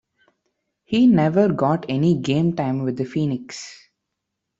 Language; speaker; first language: English; non-native, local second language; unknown